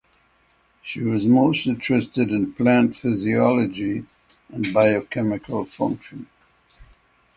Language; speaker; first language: English; native; English